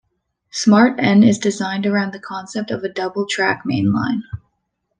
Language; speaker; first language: English; native; English